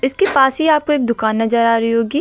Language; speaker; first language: Hindi; native; Hindi